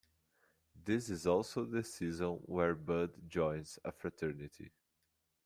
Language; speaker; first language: English; non-native, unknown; Portuguese